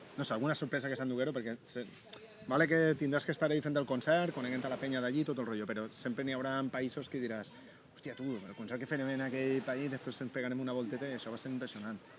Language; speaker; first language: Catalan; native; Catalan